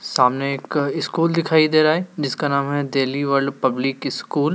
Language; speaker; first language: Hindi; native; Hindi